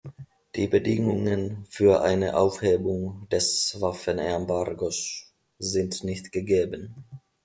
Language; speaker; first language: German; non-native, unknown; Finnish